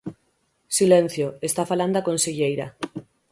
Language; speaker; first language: Galician; native; Galician